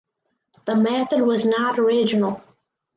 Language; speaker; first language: English; native; English